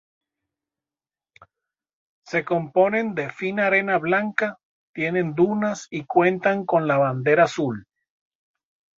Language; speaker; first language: Spanish; native; Spanish